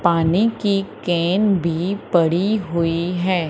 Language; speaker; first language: Hindi; native; Hindi